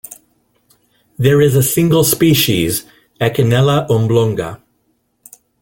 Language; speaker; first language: English; non-native, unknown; Spanish